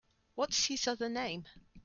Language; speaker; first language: English; native; English